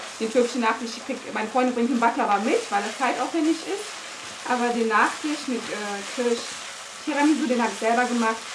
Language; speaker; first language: German; early bilingual, other home language; Turkish